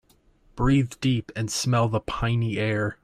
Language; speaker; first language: English; native; English